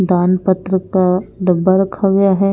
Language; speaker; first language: Hindi; non-native, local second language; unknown